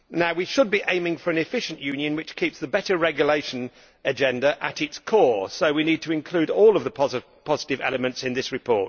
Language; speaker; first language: English; native; English